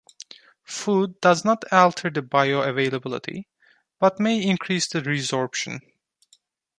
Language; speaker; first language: English; non-native, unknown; Turkish